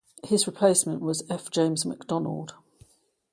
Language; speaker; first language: English; native; English